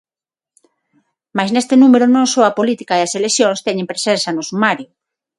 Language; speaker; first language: Galician; non-native, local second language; Spanish